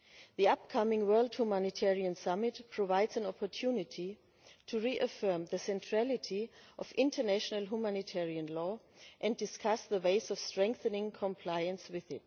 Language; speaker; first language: English; non-native, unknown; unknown